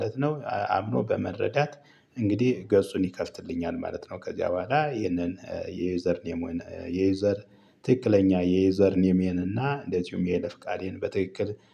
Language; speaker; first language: Amharic; native; Amharic